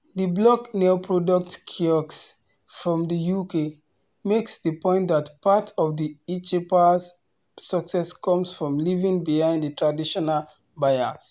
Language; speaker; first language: English; non-native, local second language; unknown